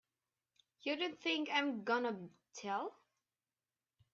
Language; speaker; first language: English; native; English